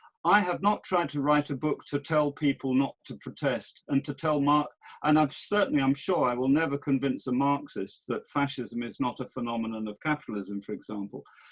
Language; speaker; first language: English; native; English